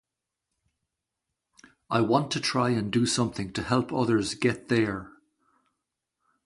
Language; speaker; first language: English; native; English